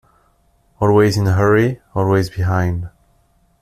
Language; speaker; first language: English; non-native, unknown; French